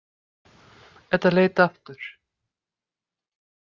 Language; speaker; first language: Icelandic; native; Icelandic